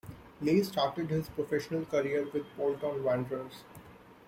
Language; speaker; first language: English; non-native, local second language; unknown